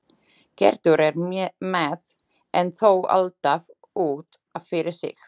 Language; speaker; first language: Icelandic; non-native, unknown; Slovak